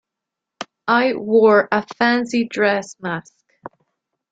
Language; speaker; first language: English; non-native, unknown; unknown